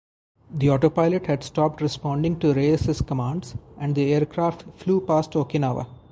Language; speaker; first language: English; non-native, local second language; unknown